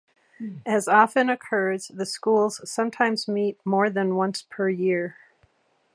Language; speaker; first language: English; native; English